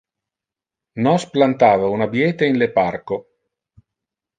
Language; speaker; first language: Interlingua; non-native, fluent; Italian